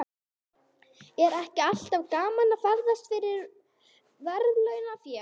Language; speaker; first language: Icelandic; non-native, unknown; English